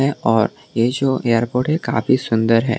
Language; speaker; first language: Hindi; non-native, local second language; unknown